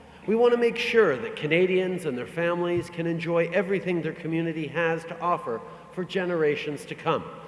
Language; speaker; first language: English; native; English